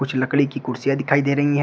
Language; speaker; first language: Hindi; native; Hindi